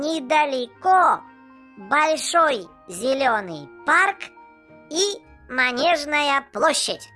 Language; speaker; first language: Russian; non-native, learner; Japanese